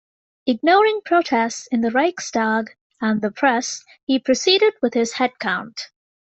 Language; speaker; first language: English; native; English